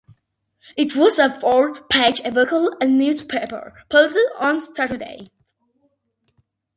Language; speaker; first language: English; non-native, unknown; Georgian